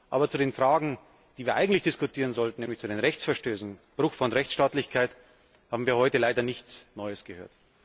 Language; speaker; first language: German; native; German